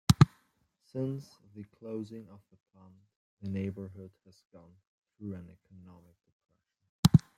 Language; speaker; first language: English; non-native, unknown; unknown